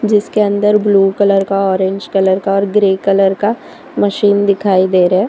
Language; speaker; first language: Hindi; non-native, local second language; Gujarati